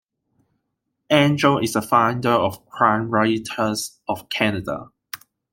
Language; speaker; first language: English; non-native, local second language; Cantonese